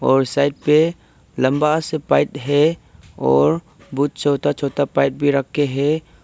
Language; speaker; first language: Hindi; non-native, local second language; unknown